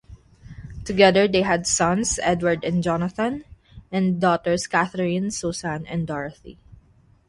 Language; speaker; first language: English; non-native, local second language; Filipino